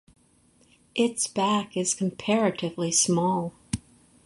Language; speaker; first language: English; native; English